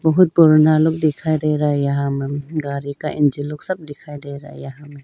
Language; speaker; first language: Hindi; non-native, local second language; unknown